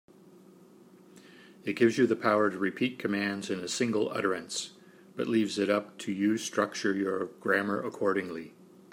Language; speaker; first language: English; native; English